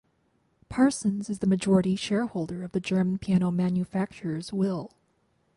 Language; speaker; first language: English; native; English